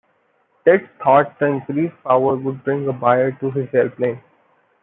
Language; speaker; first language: English; non-native, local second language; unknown